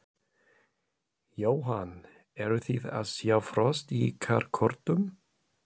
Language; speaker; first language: Icelandic; non-native, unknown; German